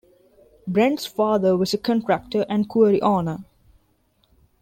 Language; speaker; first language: English; non-native, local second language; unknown